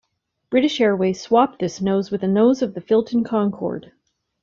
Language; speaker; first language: English; native; English